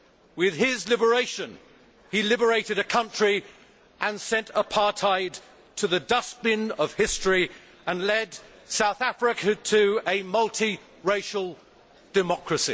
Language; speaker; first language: English; native; English